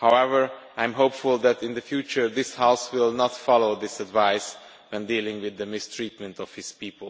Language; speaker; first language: English; non-native, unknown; Romanian